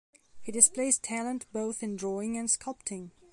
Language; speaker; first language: English; non-native, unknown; Belarusian